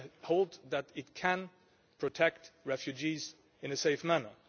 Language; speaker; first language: English; non-native, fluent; Luxembourgish